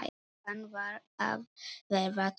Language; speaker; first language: Icelandic; non-native, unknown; Polish